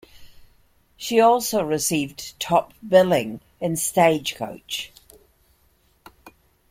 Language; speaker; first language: English; native; English